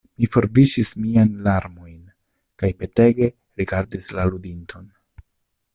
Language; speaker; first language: Esperanto; non-native, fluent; Italian